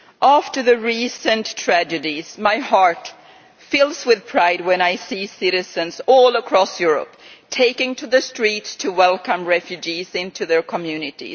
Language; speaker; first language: English; non-native, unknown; Swedish